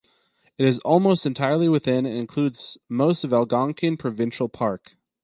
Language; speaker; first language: English; native; English